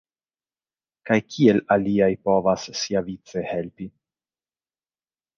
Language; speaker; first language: Esperanto; non-native, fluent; Italian